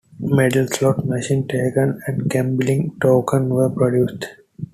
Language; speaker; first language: English; non-native, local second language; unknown